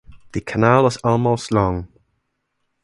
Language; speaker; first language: English; non-native, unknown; German